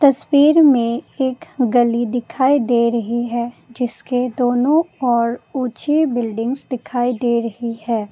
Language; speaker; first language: Hindi; non-native, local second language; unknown